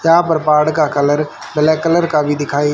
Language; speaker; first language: Hindi; native; Hindi